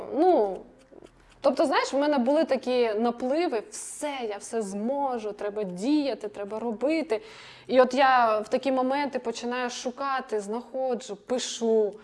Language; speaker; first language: Ukrainian; non-native, related language; Russian